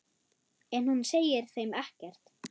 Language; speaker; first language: Icelandic; non-native, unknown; German